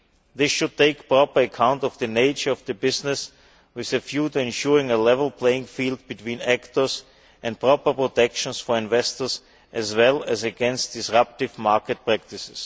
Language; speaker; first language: English; non-native, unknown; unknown